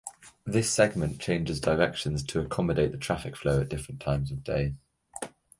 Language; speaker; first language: English; native; English